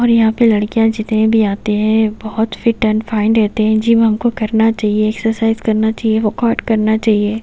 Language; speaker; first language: Hindi; native; Hindi